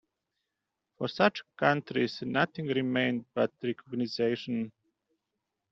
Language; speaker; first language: English; native; English